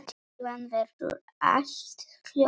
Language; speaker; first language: Icelandic; non-native, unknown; Polish